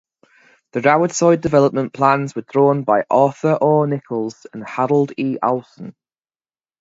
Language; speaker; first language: English; native; English